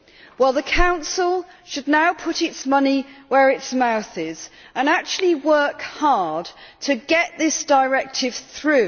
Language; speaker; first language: English; native; English